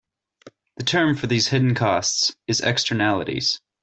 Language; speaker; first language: English; native; English